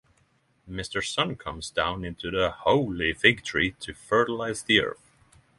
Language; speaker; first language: English; non-native, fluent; Norwegian